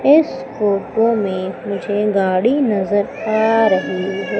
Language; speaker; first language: Hindi; native; Hindi